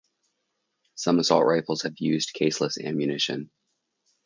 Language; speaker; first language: English; native; English